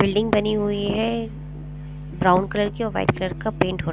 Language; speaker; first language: Hindi; non-native, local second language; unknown